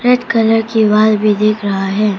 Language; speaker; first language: Hindi; non-native, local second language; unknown